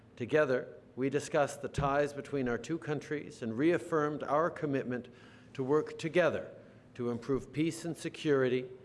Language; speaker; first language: English; native; English